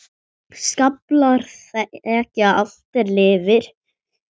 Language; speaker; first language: Icelandic; native; Icelandic